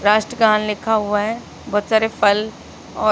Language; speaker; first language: Hindi; native; Hindi